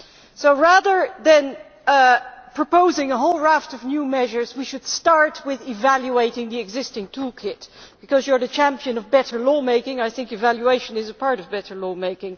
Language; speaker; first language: English; non-native, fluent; Dutch